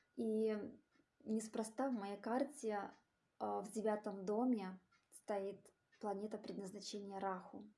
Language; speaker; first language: Russian; native; Russian